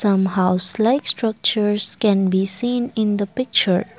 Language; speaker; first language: English; non-native, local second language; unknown